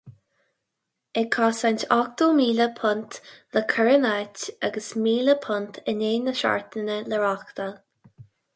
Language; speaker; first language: Irish; non-native, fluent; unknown